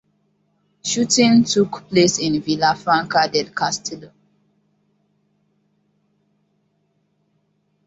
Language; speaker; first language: English; non-native, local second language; Hausa